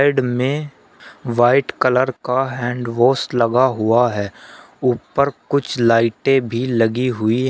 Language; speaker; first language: Hindi; native; Hindi